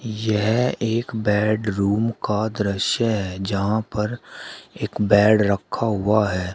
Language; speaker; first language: Hindi; native; Hindi